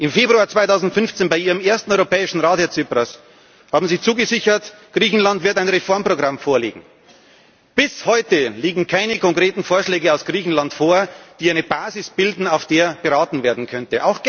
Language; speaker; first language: German; native; German